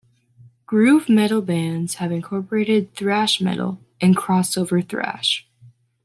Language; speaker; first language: English; native; English